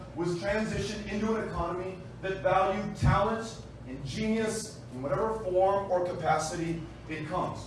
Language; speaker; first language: English; native; English